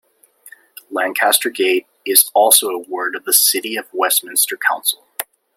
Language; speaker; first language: English; native; English